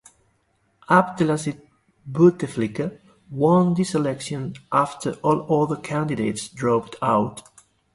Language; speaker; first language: English; non-native, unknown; Galician